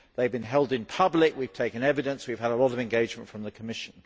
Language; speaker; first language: English; native; English